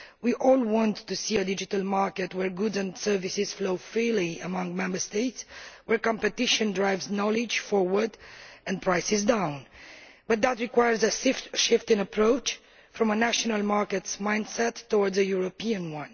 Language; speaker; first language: English; non-native, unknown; Romanian